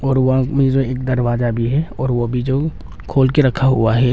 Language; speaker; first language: Hindi; non-native, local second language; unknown